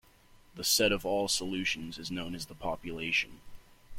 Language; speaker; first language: English; native; English